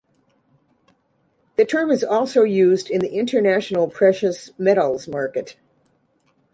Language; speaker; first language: English; native; English